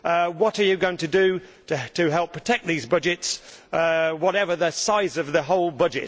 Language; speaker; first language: English; native; English